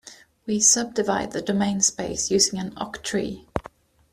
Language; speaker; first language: English; native; English